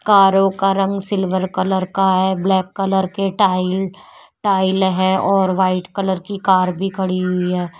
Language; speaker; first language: Hindi; native; Hindi